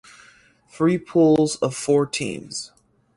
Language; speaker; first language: English; native; English